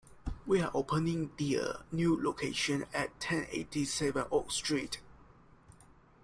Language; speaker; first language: English; non-native, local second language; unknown